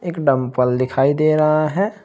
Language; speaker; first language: Hindi; native; Hindi